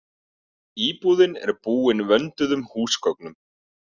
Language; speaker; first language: Icelandic; native; Icelandic